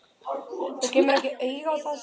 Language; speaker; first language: Icelandic; native; Icelandic